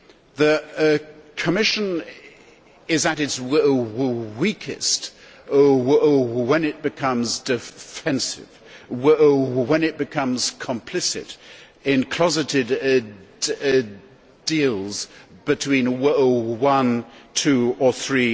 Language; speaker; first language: English; native; English